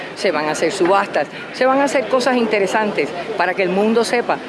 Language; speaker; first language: Spanish; native; Spanish